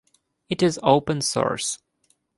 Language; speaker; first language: English; non-native, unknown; Ukrainian